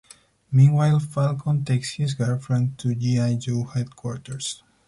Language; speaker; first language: English; non-native, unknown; Spanish